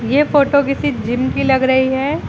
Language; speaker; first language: Hindi; native; Hindi